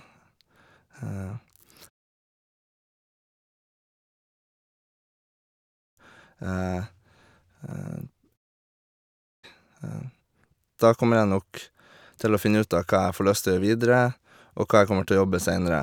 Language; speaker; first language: Norwegian; native; Norwegian